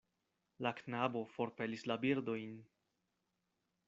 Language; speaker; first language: Esperanto; non-native, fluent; Spanish